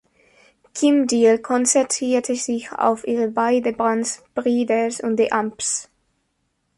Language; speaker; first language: German; non-native, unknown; Spanish